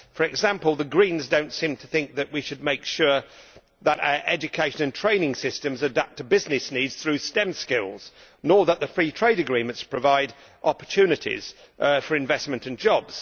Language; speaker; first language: English; native; English